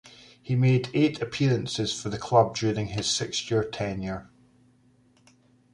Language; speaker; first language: English; native; English